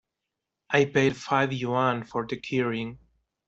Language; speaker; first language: English; non-native, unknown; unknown